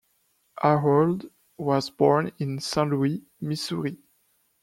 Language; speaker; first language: English; non-native, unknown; French